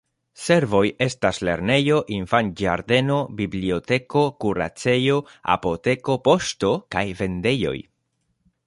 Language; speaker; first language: Esperanto; non-native, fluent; Spanish